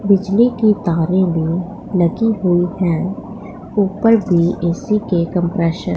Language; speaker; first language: Hindi; non-native, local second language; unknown